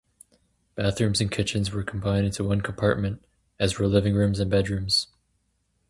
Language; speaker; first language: English; native; English